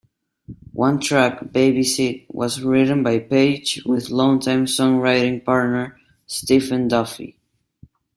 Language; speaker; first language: English; non-native, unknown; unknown